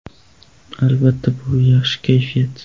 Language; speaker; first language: Uzbek; non-native, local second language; Kara-Kalpak